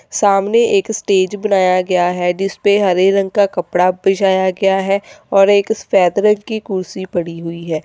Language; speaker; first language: Hindi; native; Hindi